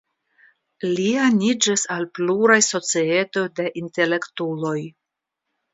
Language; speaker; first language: Esperanto; non-native, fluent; Russian